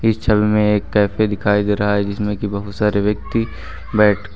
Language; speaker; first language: Hindi; native; Hindi